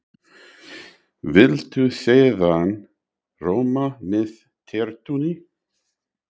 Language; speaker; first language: Icelandic; non-native, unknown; English